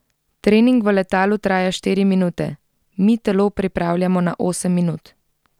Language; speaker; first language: Slovenian; native; Slovenian